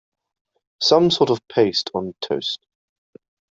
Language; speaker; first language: English; native; English